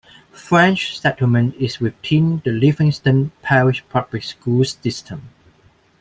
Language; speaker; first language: English; non-native, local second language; Cantonese